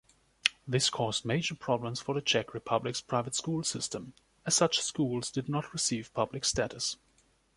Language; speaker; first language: English; non-native, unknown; German